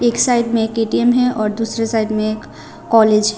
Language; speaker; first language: Hindi; non-native, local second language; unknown